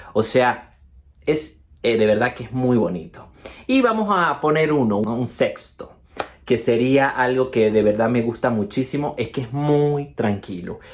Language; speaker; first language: Spanish; native; Spanish